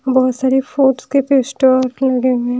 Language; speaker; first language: Hindi; native; Hindi